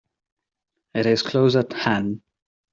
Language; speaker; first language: English; non-native, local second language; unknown